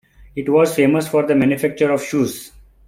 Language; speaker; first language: English; non-native, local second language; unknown